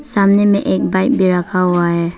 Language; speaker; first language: Hindi; non-native, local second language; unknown